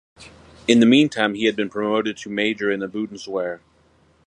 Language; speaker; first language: English; native; English